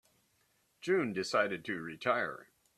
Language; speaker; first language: English; native; English